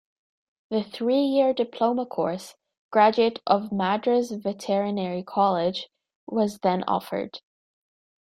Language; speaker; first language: English; native; English